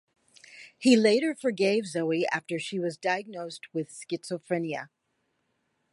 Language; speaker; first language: English; native; English